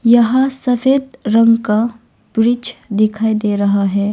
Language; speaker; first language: Hindi; non-native, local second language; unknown